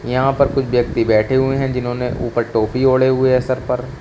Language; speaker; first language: Hindi; native; Hindi